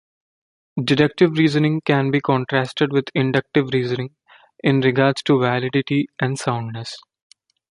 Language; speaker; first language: English; non-native, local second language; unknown